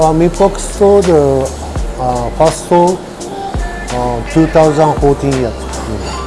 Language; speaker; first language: English; non-native, fluent; Japanese